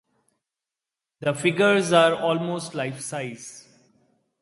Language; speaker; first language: English; non-native, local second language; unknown